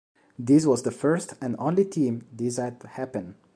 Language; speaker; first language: English; non-native, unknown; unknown